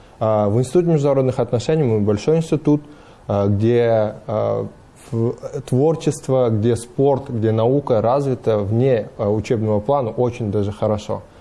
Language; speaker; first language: Russian; non-native, fluent; Uzbek